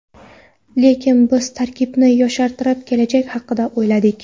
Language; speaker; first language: Uzbek; non-native, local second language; Kara-Kalpak